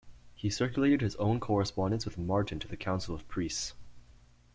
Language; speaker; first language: English; native; English